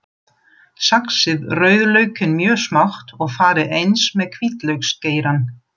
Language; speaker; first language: Icelandic; non-native, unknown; German